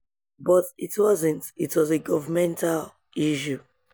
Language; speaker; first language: English; non-native, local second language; Yoruba